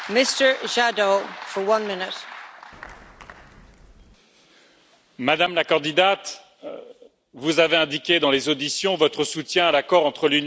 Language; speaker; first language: French; native; French